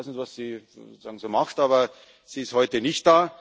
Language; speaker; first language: German; native; German